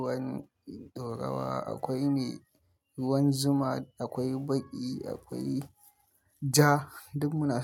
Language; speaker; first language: Hausa; native; Hausa